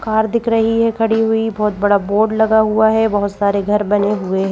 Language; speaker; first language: Hindi; native; Hindi